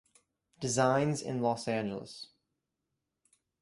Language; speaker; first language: English; native; English